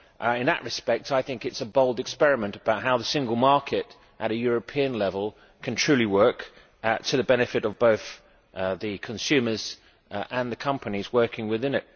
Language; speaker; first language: English; native; English